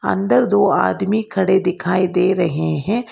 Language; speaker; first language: Hindi; non-native, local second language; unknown